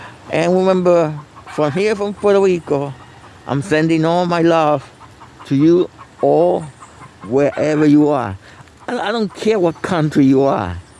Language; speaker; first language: English; non-native, learner; Spanish